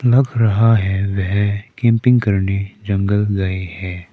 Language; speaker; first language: Hindi; non-native, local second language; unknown